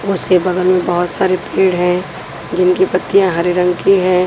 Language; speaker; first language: Hindi; non-native, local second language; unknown